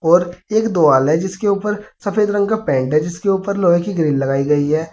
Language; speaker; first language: Hindi; native; Hindi